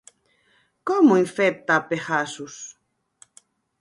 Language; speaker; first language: Galician; native; Galician